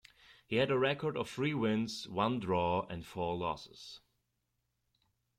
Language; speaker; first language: English; non-native, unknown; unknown